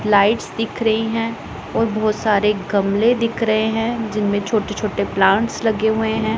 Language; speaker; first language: Hindi; non-native, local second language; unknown